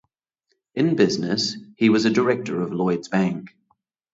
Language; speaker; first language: English; native; English